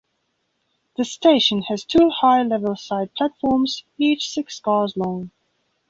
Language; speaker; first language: English; non-native, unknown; Belarusian